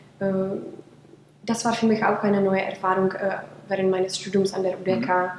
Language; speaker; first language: German; non-native, fluent; Czech